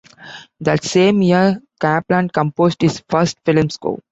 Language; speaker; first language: English; non-native, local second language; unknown